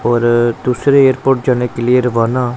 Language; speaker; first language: Hindi; non-native, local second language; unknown